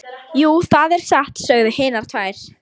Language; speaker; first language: Icelandic; non-native, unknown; Lithuanian